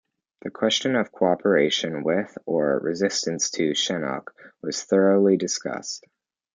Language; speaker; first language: English; native; English